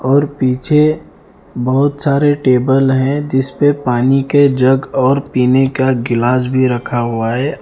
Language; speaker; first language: Hindi; non-native, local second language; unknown